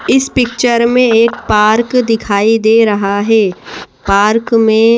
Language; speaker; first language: Hindi; native; Hindi